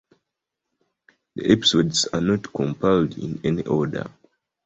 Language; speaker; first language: English; non-native, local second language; Ganda